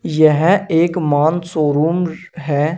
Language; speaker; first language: Hindi; native; Hindi